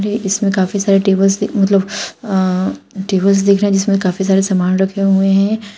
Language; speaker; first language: Hindi; native; Hindi